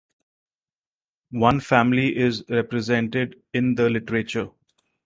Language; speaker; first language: English; non-native, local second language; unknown